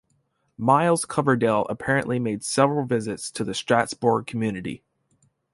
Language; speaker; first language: English; native; English